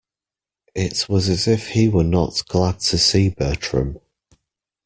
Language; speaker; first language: English; native; English